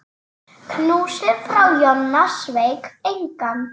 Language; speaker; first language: Icelandic; native; Icelandic